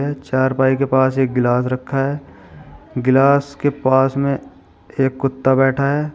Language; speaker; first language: Hindi; native; Hindi